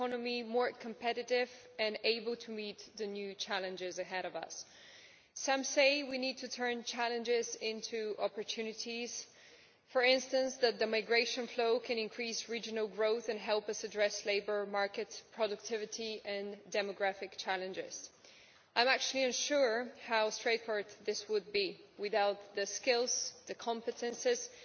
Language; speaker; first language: English; non-native, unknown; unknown